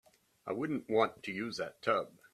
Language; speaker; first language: English; native; English